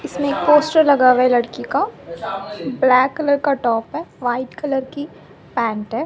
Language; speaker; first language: Hindi; native; Hindi